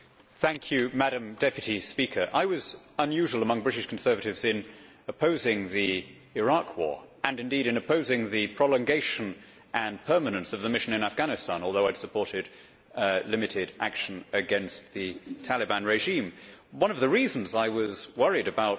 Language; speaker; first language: English; native; English